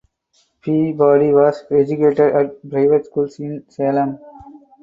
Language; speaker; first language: English; non-native, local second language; Tamil